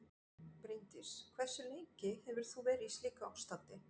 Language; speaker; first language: Icelandic; non-native, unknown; French